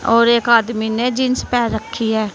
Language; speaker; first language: Hindi; native; Hindi